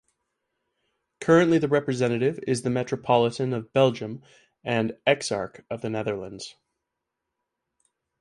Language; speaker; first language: English; native; English